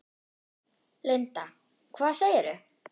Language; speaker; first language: Icelandic; non-native, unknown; German